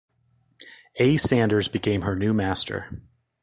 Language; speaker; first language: English; native; English